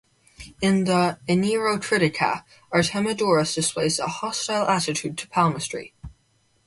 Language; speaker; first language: English; native; English